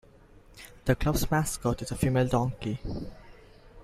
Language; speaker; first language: English; non-native, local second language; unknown